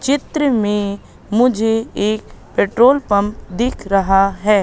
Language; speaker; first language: Hindi; native; Hindi